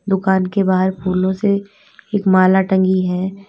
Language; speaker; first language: Hindi; native; Hindi